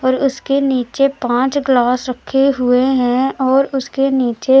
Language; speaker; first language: Hindi; non-native, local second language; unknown